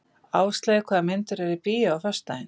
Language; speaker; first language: Icelandic; native; Icelandic